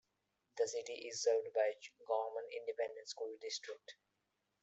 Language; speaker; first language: English; non-native, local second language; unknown